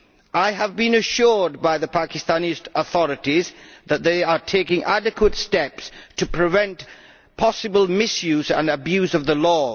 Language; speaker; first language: English; native; English